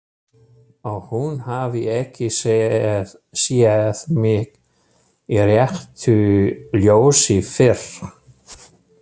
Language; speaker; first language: Icelandic; non-native, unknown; German